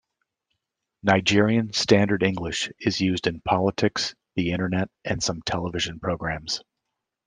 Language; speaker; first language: English; native; English